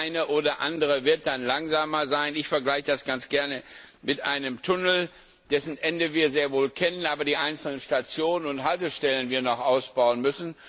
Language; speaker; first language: German; non-native, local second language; Luxembourgish